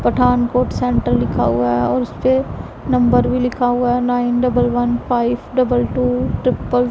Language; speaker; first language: Hindi; non-native, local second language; Punjabi